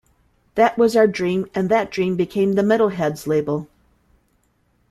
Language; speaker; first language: English; native; English